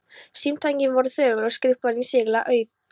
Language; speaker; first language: Icelandic; non-native, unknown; Polish